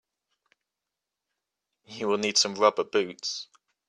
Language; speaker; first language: English; native; English